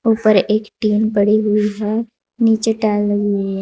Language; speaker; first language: Hindi; native; Hindi